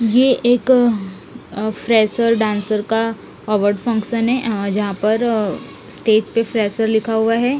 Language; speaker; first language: Hindi; non-native, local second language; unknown